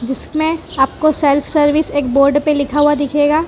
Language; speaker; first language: Hindi; non-native, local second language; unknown